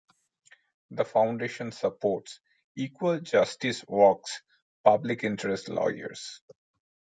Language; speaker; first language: English; non-native, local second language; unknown